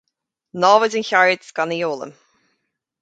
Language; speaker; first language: Irish; native; Irish